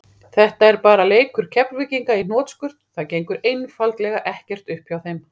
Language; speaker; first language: Icelandic; native; Icelandic